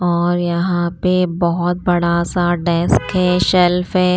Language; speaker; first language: Hindi; non-native, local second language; Punjabi